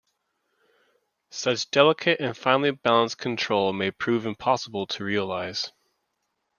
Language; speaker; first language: English; native; English